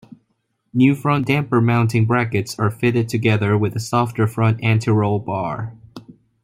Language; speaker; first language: English; non-native, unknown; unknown